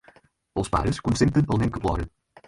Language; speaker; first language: Catalan; native; Catalan